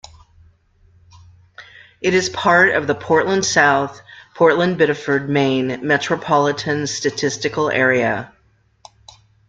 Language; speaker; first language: English; native; English